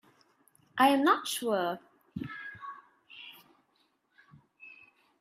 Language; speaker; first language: English; non-native, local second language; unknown